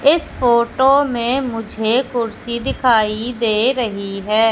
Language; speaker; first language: Hindi; native; Hindi